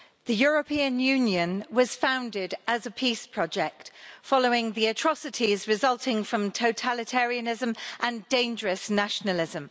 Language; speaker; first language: English; native; English